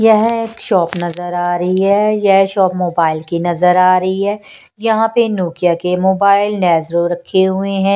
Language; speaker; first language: Hindi; non-native, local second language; Punjabi